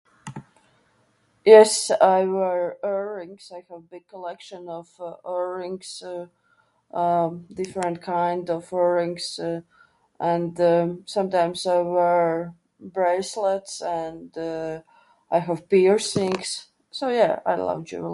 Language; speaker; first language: English; non-native, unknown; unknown